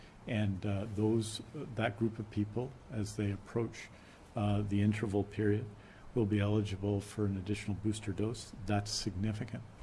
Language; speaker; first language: English; native; English